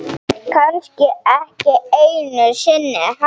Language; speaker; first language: Icelandic; non-native, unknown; Slovenian